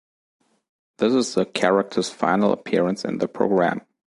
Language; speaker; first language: English; non-native, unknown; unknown